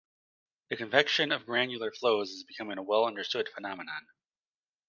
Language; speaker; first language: English; native; English